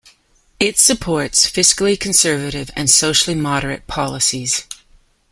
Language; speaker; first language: English; native; English